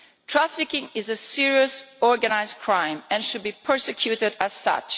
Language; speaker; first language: English; non-native, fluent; Italian